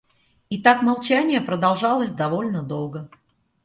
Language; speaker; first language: Russian; native; Russian